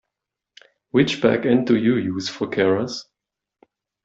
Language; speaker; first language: English; non-native, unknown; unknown